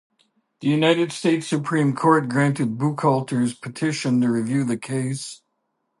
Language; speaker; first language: English; native; English